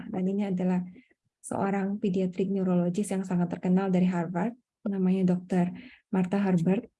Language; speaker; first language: Indonesian; native; Indonesian